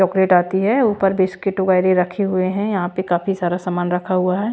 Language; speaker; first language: Hindi; non-native, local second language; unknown